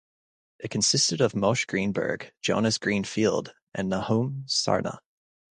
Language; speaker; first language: English; native; English